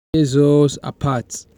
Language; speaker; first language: English; non-native, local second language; Yoruba